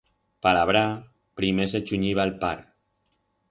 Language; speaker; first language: Aragonese; non-native, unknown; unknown